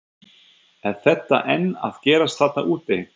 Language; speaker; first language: Icelandic; non-native, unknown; German